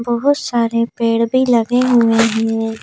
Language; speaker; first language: Hindi; native; Hindi